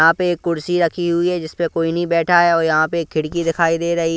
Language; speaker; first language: Hindi; non-native, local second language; Punjabi